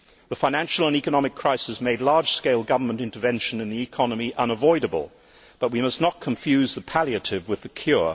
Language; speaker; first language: English; native; English